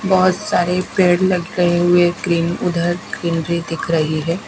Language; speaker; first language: Hindi; non-native, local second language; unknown